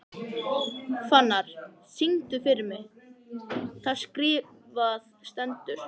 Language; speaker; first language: Icelandic; native; Icelandic